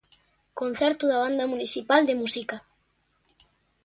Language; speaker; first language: Galician; native; Galician